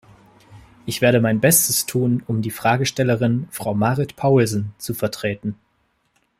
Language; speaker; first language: German; native; German